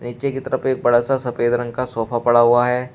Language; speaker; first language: Hindi; native; Hindi